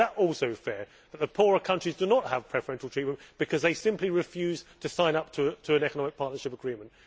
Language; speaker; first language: English; native; English